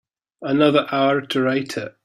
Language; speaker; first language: English; native; English